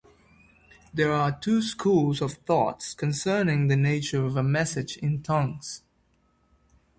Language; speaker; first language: English; native; English